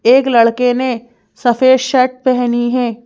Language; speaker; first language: Hindi; native; Hindi